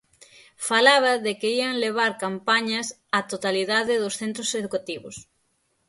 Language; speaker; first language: Galician; native; Galician